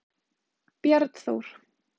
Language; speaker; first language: Icelandic; native; Icelandic